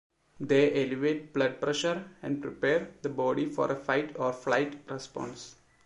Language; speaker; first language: English; non-native, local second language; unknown